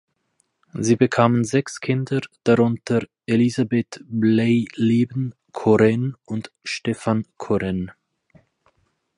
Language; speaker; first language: German; native; German